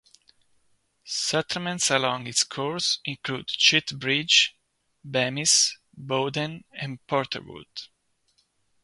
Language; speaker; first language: English; non-native, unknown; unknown